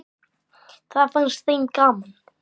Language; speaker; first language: Icelandic; native; Icelandic